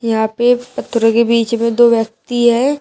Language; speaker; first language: Hindi; native; Hindi